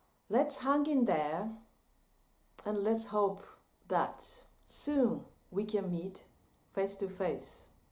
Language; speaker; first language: English; non-native, fluent; Japanese